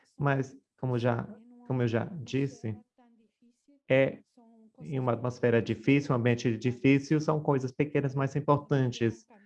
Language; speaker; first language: Portuguese; non-native, fluent; Spanish